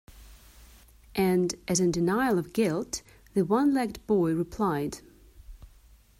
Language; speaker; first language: English; non-native, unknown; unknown